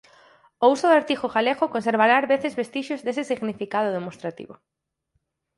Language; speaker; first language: Galician; native; Galician